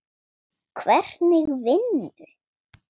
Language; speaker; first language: Icelandic; non-native, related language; Swedish